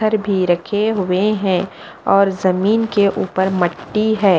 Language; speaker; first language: Hindi; non-native, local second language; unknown